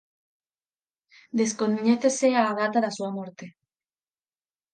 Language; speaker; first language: Galician; native; Galician